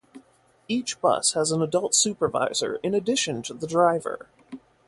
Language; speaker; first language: English; native; English